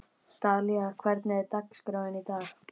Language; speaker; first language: Icelandic; native; Icelandic